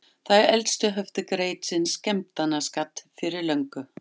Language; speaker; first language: Icelandic; non-native, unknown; German